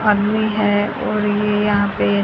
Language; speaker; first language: Hindi; native; Hindi